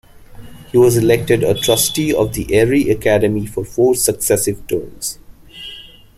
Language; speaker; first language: English; non-native, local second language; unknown